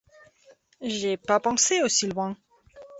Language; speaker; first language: French; non-native, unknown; Belarusian